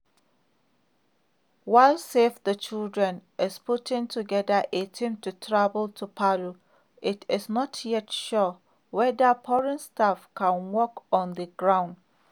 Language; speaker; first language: English; non-native, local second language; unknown